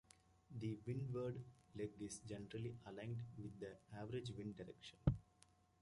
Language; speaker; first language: English; native; English